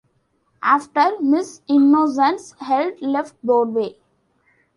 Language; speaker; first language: English; non-native, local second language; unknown